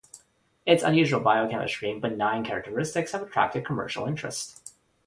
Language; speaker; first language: English; non-native, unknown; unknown